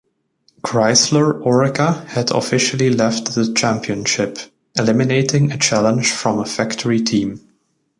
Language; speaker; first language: English; native; English